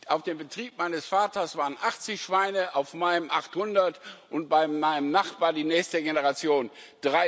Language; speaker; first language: German; non-native, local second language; Luxembourgish